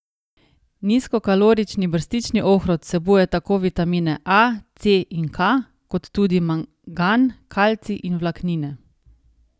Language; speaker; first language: Slovenian; native; Slovenian